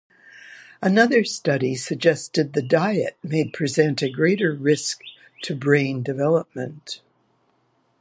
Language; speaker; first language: English; native; English